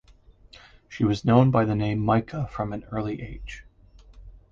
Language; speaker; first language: English; native; English